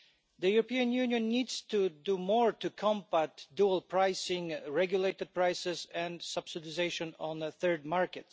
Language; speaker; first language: English; non-native, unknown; Polish